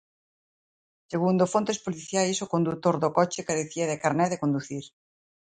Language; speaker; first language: Galician; native; Galician